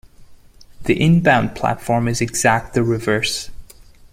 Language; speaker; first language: English; non-native, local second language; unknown